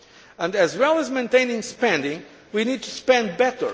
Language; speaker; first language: English; non-native, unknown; Portuguese